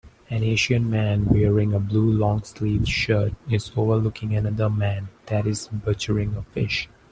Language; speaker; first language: English; non-native, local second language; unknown